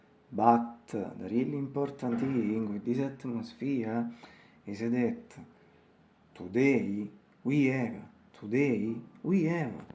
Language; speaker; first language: English; non-native, learner; Italian